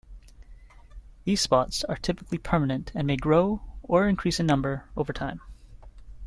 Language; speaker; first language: English; native; English